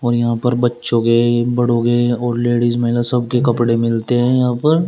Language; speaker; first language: Hindi; native; Hindi